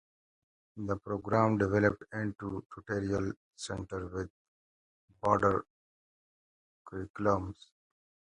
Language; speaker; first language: English; native; English